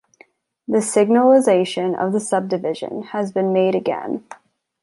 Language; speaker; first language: English; native; English